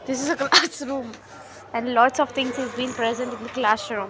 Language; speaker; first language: English; non-native, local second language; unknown